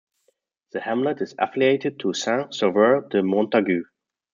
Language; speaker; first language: English; non-native, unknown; German